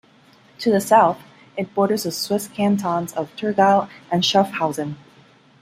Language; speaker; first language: English; non-native, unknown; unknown